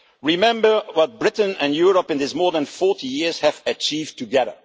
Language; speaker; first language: English; non-native, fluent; Dutch